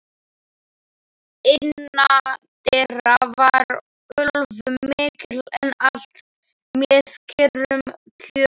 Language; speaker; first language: Icelandic; non-native, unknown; Slovak